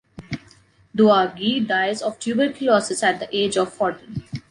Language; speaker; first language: English; non-native, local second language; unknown